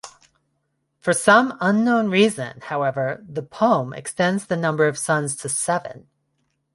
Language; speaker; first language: English; non-native, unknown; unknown